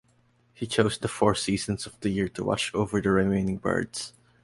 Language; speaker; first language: English; non-native, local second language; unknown